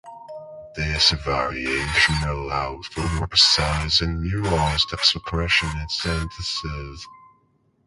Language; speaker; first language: English; non-native, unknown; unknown